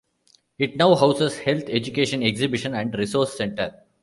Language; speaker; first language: English; non-native, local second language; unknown